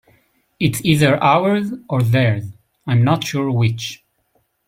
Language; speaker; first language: English; native; English